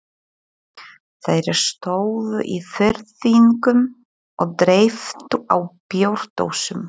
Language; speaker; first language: Icelandic; non-native, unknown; Polish